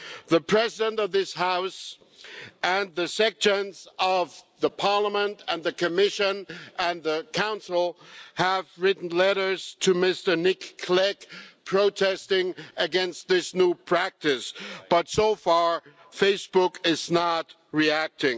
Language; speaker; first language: English; non-native, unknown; German